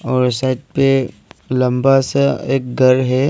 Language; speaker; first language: Hindi; non-native, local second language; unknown